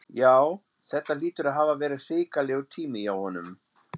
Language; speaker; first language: Icelandic; non-native, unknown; German